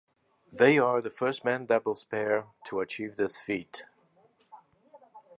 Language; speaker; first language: English; native; English